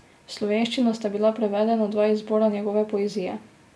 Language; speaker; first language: Slovenian; native; Slovenian